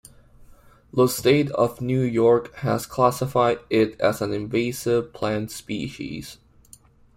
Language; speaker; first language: English; non-native, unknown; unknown